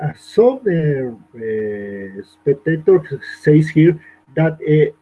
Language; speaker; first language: English; non-native, learner; Spanish